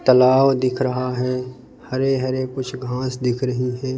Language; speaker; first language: Hindi; native; Hindi